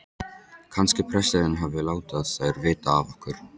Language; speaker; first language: Icelandic; non-native, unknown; Polish